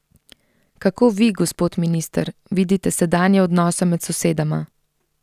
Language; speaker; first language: Slovenian; native; Slovenian